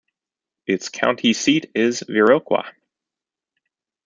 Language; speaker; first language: English; native; English